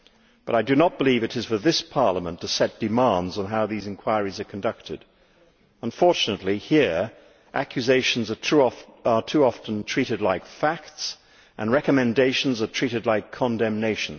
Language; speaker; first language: English; native; English